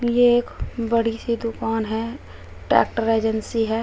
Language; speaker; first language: Hindi; native; Hindi